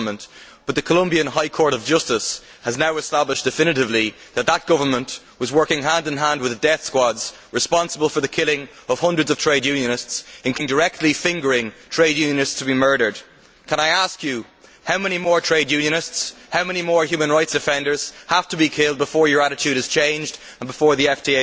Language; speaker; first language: English; native; English